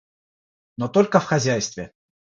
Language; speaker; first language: Russian; non-native, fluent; Georgian